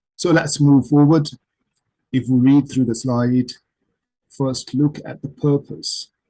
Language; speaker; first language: English; non-native, local second language; Urdu